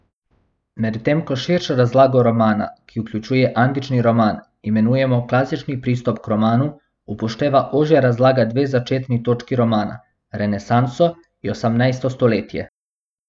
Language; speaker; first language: Slovenian; non-native, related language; Bosnian